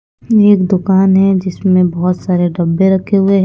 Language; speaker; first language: Hindi; non-native, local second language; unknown